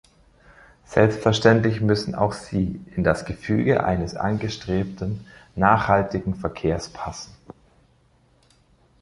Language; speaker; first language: German; native; German